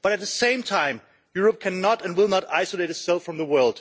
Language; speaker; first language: English; non-native, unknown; Danish